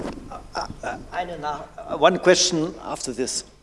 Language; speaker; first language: English; non-native, learner; German